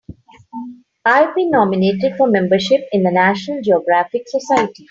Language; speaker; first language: English; non-native, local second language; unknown